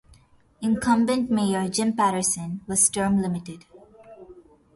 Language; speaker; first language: English; non-native, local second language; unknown